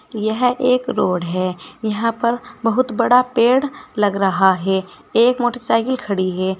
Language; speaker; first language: Hindi; native; Hindi